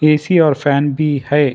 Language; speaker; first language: Hindi; non-native, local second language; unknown